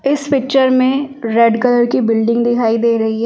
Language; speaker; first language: Hindi; native; Hindi